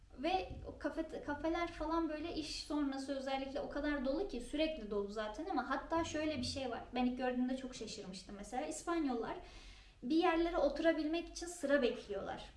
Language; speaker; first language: Turkish; native; Turkish